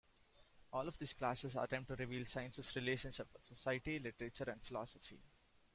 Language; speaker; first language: English; non-native, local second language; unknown